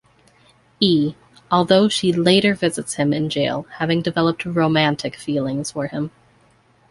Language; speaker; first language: English; native; English